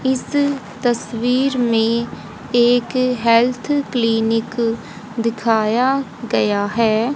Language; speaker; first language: Hindi; native; Hindi